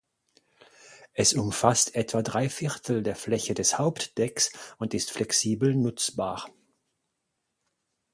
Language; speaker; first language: German; native; German